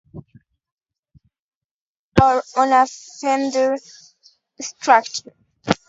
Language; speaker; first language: English; native; English